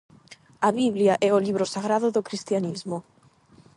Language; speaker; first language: Galician; non-native, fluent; Spanish